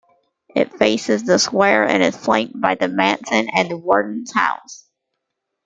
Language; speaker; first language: English; native; English